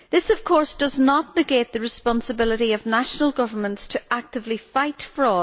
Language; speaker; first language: English; native; English